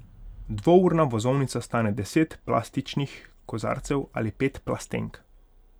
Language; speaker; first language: Slovenian; non-native, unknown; Hungarian